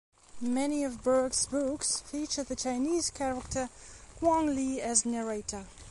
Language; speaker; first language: English; non-native, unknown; Belarusian